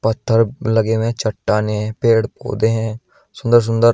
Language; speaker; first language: Hindi; native; Hindi